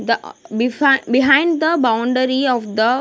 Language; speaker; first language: English; non-native, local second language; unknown